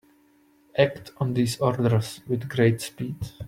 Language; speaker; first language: English; non-native, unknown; Czech